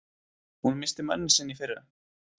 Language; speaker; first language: Icelandic; native; Icelandic